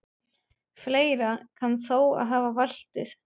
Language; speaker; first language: Icelandic; non-native, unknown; German